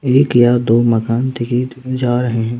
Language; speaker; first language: Hindi; native; Hindi